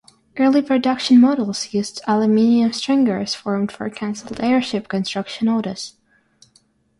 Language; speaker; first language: English; non-native, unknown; Russian